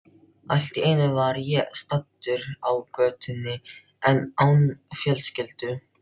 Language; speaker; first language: Icelandic; non-native, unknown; Filipino